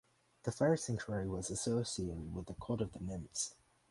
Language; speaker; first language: English; native; English